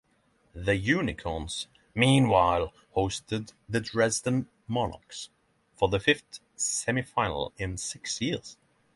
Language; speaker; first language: English; non-native, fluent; Norwegian